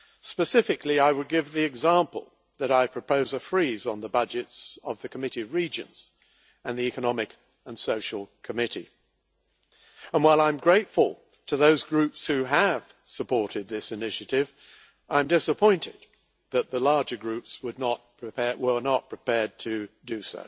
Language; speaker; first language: English; native; English